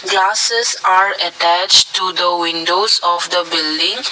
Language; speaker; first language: English; non-native, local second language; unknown